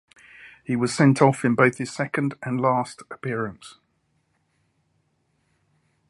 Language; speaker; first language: English; native; English